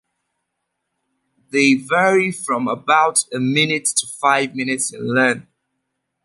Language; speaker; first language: English; native; English